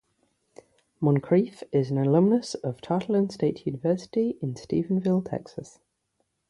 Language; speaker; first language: English; native; English